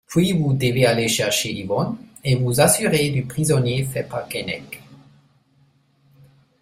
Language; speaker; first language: French; non-native, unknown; German